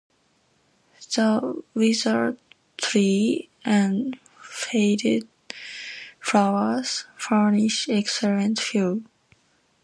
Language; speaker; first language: English; non-native, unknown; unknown